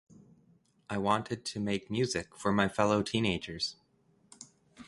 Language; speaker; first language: English; native; English